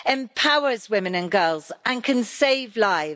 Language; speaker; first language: English; native; English